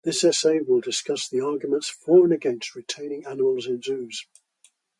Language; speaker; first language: English; native; English